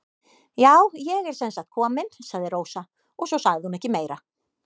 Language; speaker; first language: Icelandic; native; Icelandic